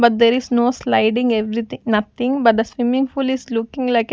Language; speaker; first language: English; non-native, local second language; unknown